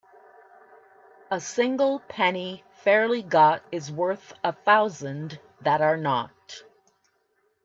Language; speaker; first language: English; native; English